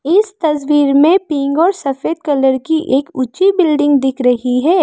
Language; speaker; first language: Hindi; early bilingual, other home language; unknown